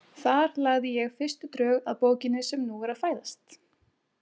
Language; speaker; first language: Icelandic; native; Icelandic